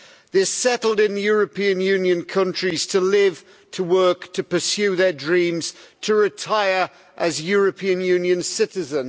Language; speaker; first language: English; native; English